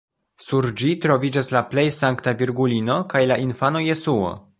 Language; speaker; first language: Esperanto; non-native, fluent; Polish